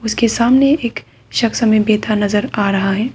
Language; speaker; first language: Hindi; non-native, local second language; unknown